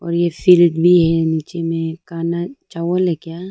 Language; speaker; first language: Hindi; early bilingual, other home language; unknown